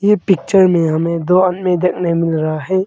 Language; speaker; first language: Hindi; non-native, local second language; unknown